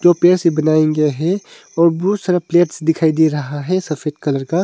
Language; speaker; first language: Hindi; early bilingual, other home language; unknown